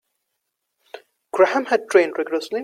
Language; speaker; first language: English; non-native, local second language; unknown